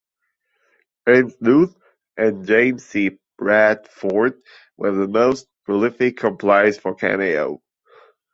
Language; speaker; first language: English; non-native, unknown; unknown